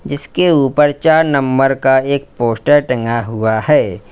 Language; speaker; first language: Hindi; native; Hindi